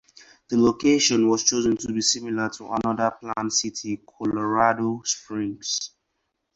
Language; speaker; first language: English; non-native, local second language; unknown